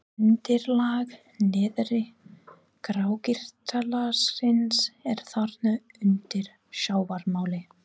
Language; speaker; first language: Icelandic; non-native, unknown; English